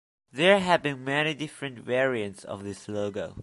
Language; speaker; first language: English; non-native, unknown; Chinese